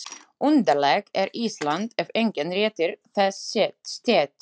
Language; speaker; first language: Icelandic; non-native, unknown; Slovak